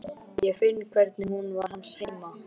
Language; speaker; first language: Icelandic; native; Icelandic